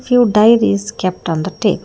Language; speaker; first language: English; non-native, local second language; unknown